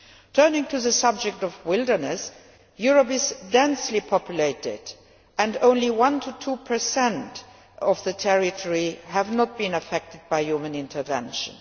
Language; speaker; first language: English; non-native, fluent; Luxembourgish